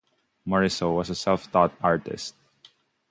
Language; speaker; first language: English; non-native, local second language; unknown